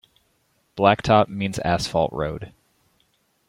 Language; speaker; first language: English; native; English